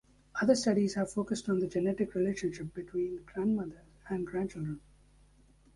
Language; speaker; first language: English; native; English